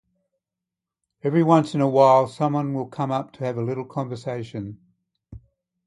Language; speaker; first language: English; native; English